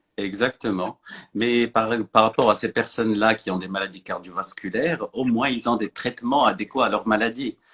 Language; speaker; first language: French; non-native, local second language; Arabic